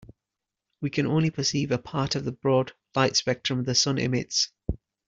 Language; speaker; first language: English; native; English